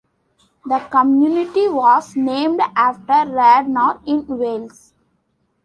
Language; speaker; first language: English; non-native, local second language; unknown